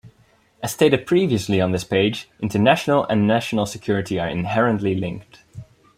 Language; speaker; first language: English; non-native, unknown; Dutch